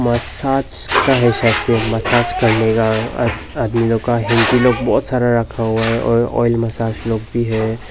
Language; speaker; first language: Hindi; non-native, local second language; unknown